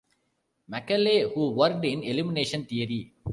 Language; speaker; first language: English; non-native, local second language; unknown